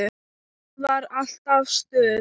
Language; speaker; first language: Icelandic; non-native, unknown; Thai